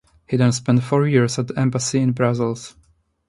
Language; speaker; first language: English; non-native, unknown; Polish